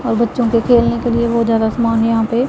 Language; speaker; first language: Hindi; non-native, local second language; Punjabi